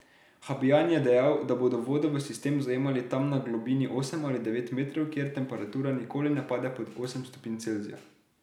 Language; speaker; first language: Slovenian; native; Slovenian